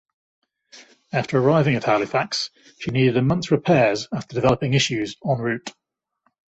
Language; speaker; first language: English; native; English